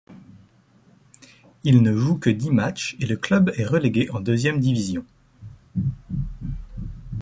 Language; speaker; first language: French; native; French